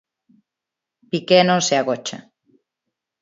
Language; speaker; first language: Galician; non-native, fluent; Spanish